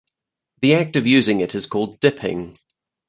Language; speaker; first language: English; native; English